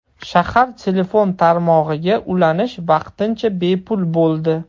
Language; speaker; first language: Uzbek; non-native, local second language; Russian